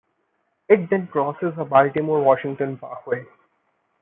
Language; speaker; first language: English; non-native, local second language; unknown